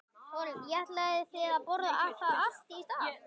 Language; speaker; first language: Icelandic; native; Icelandic